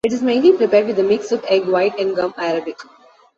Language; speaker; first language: English; non-native, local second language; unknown